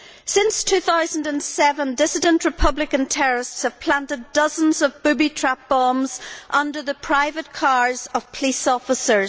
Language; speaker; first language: English; native; English